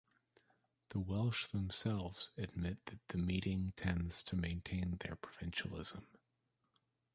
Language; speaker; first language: English; native; English